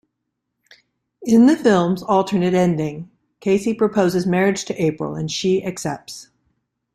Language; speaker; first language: English; native; English